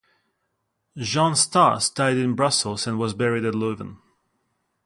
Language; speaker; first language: English; non-native, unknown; Russian